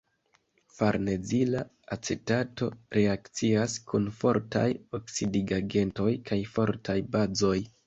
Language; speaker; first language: Esperanto; non-native, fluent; Kinyarwanda